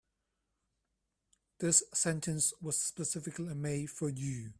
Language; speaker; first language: English; non-native, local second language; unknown